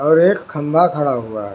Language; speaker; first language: Hindi; non-native, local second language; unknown